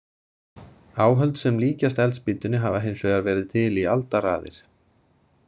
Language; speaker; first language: Icelandic; native; Icelandic